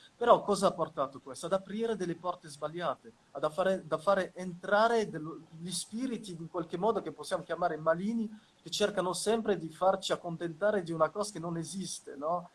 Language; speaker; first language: Italian; non-native, fluent; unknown